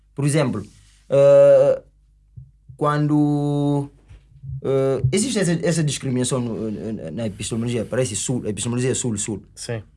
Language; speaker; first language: Portuguese; non-native, local second language; Upper Guinea Crioulo